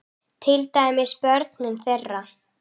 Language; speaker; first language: Icelandic; native; Icelandic